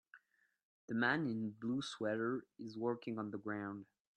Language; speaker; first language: English; non-native, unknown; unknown